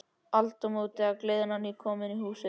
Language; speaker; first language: Icelandic; native; Icelandic